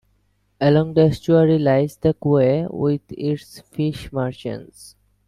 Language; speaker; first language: English; non-native, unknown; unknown